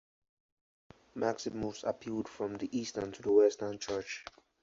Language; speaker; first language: English; non-native, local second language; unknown